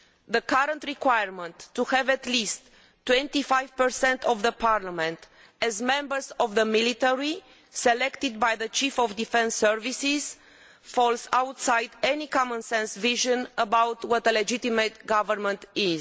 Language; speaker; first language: English; non-native, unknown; Romanian